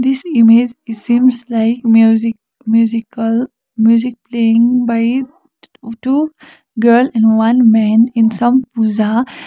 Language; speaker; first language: English; non-native, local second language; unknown